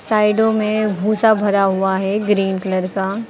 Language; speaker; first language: Hindi; native; Hindi